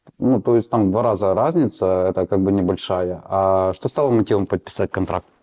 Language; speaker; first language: Russian; non-native, local second language; Ukrainian